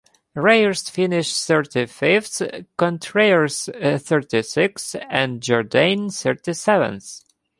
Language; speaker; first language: English; non-native, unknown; Ukrainian